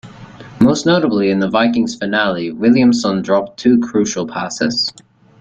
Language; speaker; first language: English; native; English